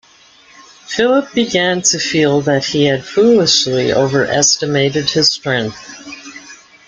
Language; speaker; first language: English; native; English